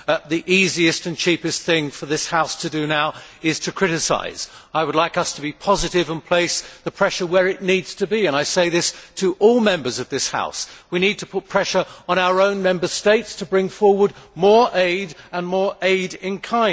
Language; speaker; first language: English; native; English